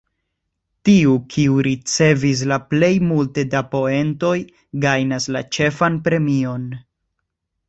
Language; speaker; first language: Esperanto; non-native, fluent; Spanish